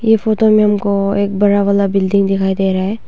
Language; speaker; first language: Hindi; non-native, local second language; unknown